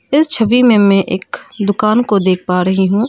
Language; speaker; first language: Hindi; non-native, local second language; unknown